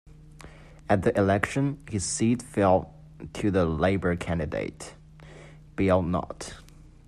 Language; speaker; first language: English; non-native, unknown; Chinese